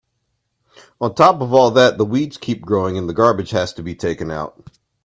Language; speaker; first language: English; native; English